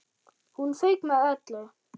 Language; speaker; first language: Icelandic; non-native, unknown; German